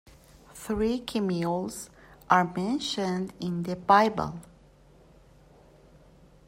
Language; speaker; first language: English; non-native, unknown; Persian